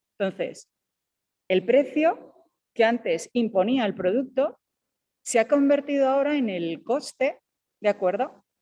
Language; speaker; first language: Spanish; native; Spanish